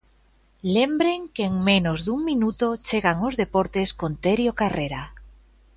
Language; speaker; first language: Galician; native; Galician